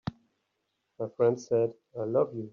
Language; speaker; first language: English; native; English